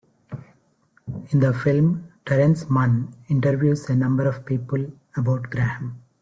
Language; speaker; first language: English; non-native, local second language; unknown